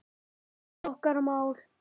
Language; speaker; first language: Icelandic; native; Icelandic